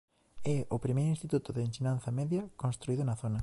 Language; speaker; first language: Galician; native; Galician